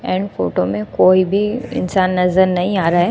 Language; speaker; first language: Hindi; non-native, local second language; Gujarati